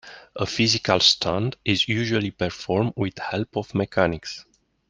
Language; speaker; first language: English; non-native, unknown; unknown